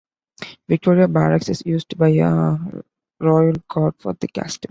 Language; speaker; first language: English; non-native, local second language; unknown